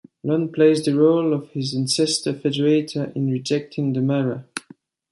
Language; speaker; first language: English; non-native, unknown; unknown